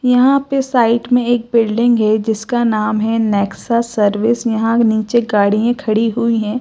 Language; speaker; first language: Hindi; non-native, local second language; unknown